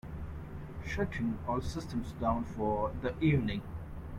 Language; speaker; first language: English; non-native, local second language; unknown